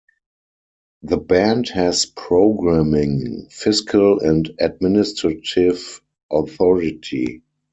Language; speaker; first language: English; non-native, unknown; German